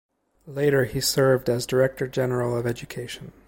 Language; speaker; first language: English; native; English